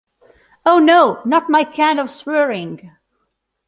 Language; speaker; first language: English; non-native, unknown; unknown